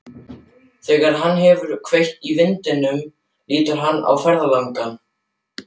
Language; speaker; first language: Icelandic; non-native, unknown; German